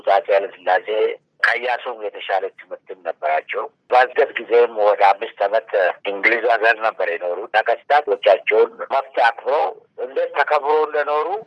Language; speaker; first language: Amharic; non-native, local second language; Oromo